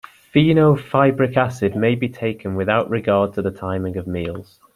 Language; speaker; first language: English; native; English